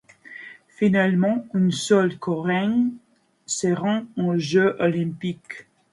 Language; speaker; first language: French; non-native, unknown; Latvian